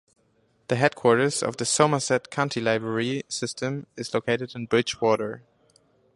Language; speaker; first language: English; non-native, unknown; German